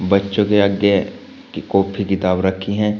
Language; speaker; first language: Hindi; native; Hindi